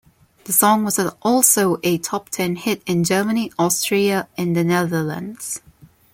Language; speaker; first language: English; non-native, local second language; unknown